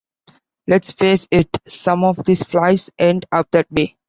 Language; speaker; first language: English; non-native, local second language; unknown